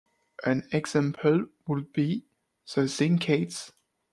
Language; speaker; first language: English; non-native, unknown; French